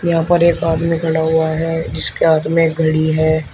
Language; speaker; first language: Hindi; native; Hindi